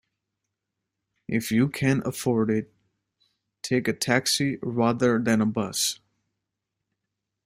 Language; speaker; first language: English; native; English